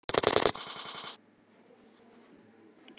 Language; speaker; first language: Icelandic; native; Icelandic